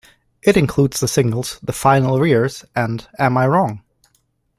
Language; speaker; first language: English; native; English